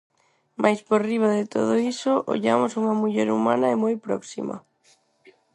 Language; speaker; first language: Galician; non-native, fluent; Spanish